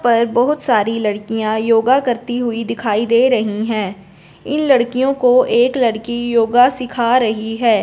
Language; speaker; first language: Hindi; non-native, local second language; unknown